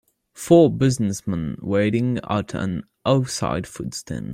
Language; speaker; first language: English; non-native, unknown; French